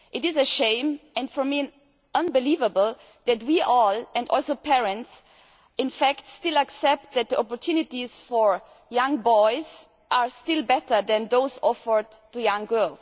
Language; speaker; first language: English; non-native, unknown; German